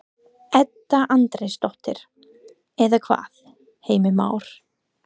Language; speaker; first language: Icelandic; non-native, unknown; English